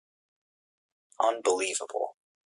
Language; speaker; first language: English; native; English